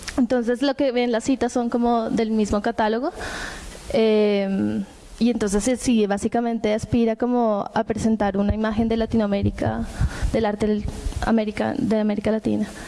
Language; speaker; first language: Spanish; native; Spanish